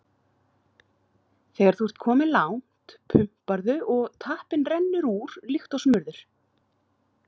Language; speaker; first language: Icelandic; native; Icelandic